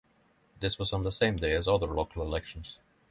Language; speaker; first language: English; non-native, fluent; Norwegian